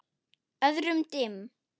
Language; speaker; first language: Icelandic; non-native, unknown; German